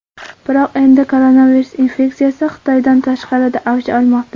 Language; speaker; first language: Uzbek; non-native, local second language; Kara-Kalpak